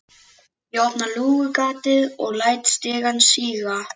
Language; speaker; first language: Icelandic; native; Icelandic